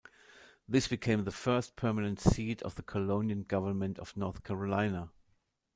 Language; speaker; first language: English; non-native, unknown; German